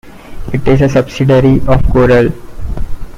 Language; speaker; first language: English; non-native, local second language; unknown